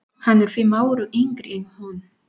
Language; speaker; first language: Icelandic; non-native, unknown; Spanish